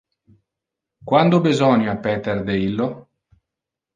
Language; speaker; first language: Interlingua; non-native, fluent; Italian